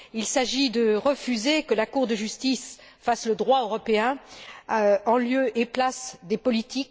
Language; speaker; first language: French; native; French